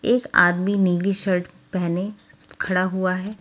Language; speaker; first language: Hindi; native; Hindi